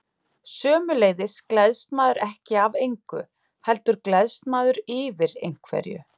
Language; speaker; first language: Icelandic; native; Icelandic